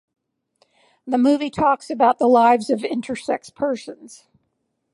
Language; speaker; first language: English; native; English